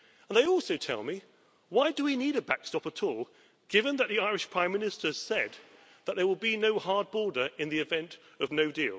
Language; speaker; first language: English; native; English